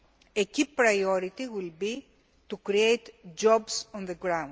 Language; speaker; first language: English; non-native, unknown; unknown